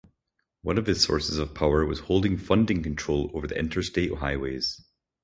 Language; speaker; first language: English; native; English